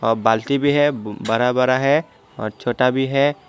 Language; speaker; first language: Hindi; non-native, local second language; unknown